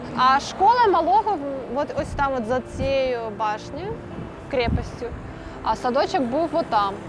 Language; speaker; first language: Ukrainian; non-native, related language; Russian